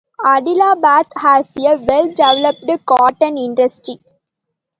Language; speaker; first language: English; non-native, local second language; Tamil